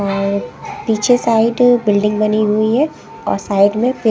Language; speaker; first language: Hindi; non-native, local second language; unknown